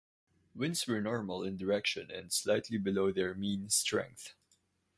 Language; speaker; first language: English; non-native, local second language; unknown